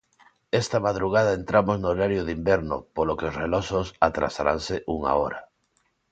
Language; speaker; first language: Galician; non-native, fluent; Spanish